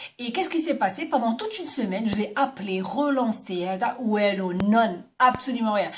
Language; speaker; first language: French; non-native, local second language; Arabic